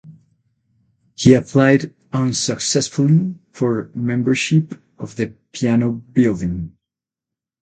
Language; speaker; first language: English; non-native, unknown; Spanish